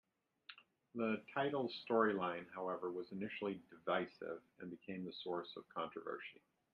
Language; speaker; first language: English; native; English